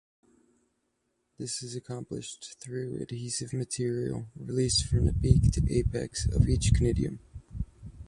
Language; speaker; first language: English; native; English